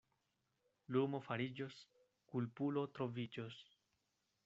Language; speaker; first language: Esperanto; non-native, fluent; Spanish